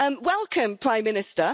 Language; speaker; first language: English; native; English